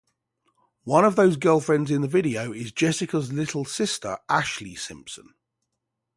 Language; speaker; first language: English; native; English